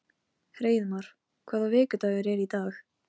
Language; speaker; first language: Icelandic; non-native, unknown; Polish